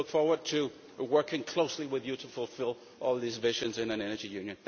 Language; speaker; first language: English; non-native, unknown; Danish